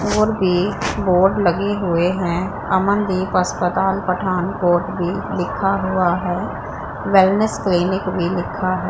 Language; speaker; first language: Hindi; non-native, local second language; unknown